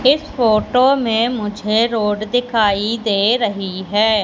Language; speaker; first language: Hindi; native; Hindi